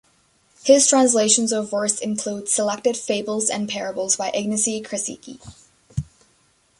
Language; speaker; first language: English; native; English